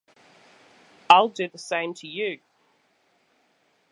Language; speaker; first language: English; native; English